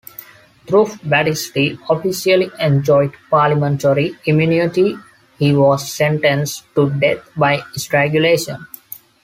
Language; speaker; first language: English; non-native, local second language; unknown